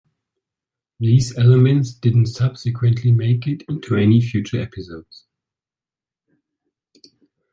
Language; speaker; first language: English; native; English